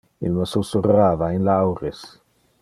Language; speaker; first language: Interlingua; non-native, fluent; Dutch